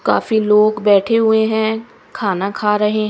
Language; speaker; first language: Hindi; native; Hindi